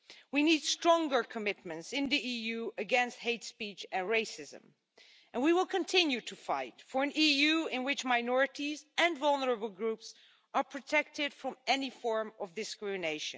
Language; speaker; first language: English; non-native, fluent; Dutch